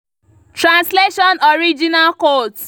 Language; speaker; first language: English; non-native, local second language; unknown